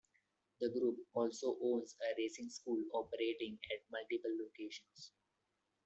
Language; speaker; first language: English; non-native, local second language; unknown